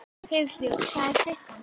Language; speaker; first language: Icelandic; native; Icelandic